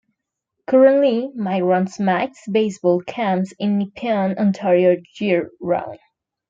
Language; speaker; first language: English; non-native, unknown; Spanish